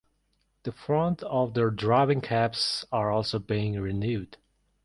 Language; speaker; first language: English; non-native, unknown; Mongolian